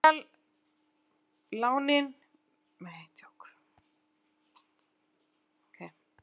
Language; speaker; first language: Icelandic; native; Icelandic